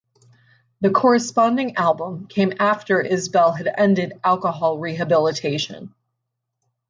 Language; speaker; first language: English; native; English